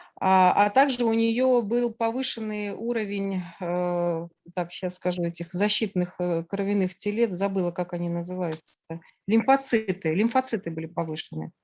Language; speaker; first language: Russian; native; Russian